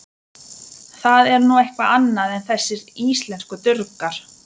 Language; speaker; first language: Icelandic; non-native, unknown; Lithuanian